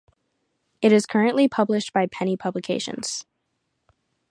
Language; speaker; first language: English; native; English